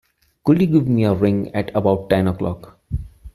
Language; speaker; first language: English; non-native, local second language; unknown